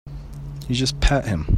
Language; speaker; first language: English; native; English